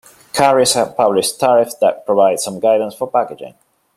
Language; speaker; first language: English; non-native, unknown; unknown